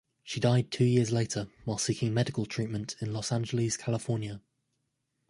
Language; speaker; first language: English; native; English